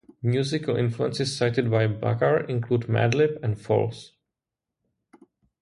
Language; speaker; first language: English; non-native, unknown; Czech